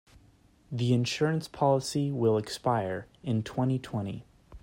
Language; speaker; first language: English; native; English